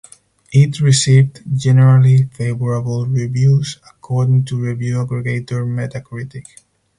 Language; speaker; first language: English; non-native, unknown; Spanish